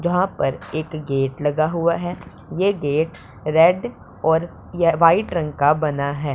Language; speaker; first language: Hindi; non-native, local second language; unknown